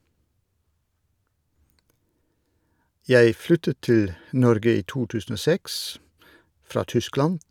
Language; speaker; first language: Norwegian; non-native, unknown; Dutch